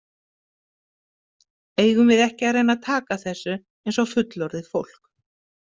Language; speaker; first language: Icelandic; native; Icelandic